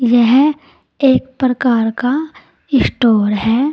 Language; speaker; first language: Hindi; native; Hindi